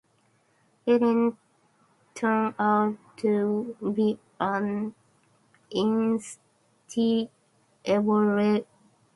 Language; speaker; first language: English; non-native, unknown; Japanese